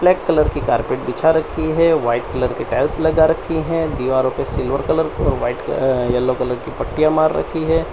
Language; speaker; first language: Hindi; non-native, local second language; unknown